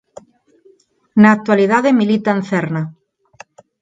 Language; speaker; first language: Galician; non-native, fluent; Spanish